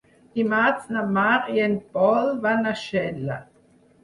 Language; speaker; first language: Catalan; non-native, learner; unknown